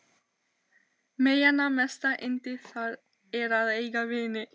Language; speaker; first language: Icelandic; non-native, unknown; Albanian